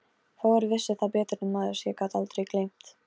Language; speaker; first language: Icelandic; non-native, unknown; Polish